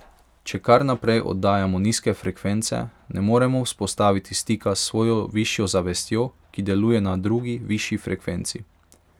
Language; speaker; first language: Slovenian; non-native, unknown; Hungarian